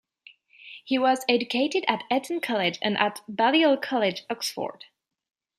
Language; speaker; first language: English; non-native, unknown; French